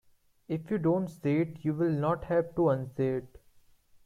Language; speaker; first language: English; non-native, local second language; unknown